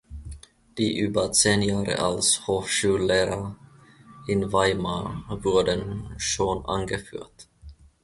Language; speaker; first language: German; non-native, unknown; Finnish